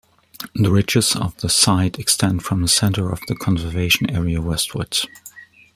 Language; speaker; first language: English; non-native, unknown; German